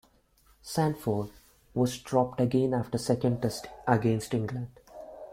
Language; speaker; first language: English; non-native, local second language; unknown